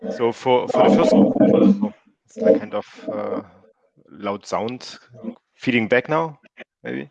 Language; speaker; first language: English; non-native, fluent; German